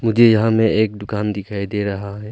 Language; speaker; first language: Hindi; early bilingual, other home language; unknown